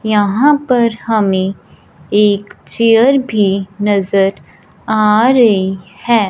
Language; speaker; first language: Hindi; non-native, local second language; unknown